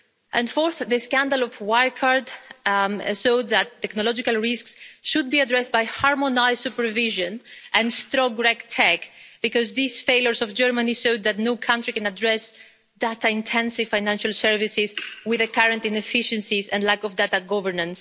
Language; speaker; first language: English; non-native, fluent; Greek